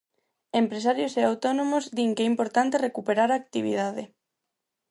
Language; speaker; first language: Galician; non-native, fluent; Spanish